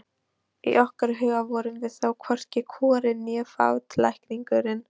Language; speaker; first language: Icelandic; non-native, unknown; Polish